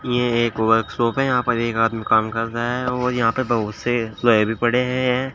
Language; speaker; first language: Hindi; native; Hindi